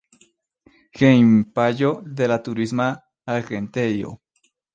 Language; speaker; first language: Esperanto; non-native, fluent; Spanish